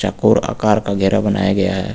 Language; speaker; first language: Hindi; native; Hindi